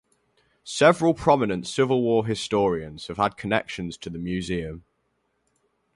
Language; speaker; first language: English; native; English